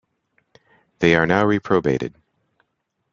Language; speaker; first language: English; native; English